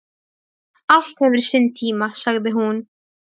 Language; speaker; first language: Icelandic; non-native, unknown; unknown